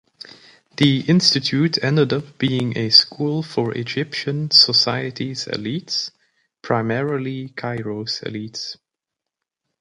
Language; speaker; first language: English; native; English